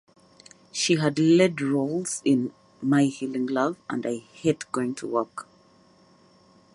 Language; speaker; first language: English; native; English